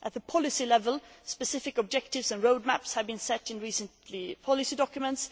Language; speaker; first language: English; non-native, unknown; Swedish